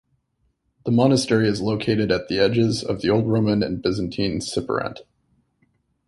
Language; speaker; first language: English; native; English